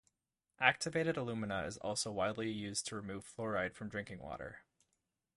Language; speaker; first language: English; native; English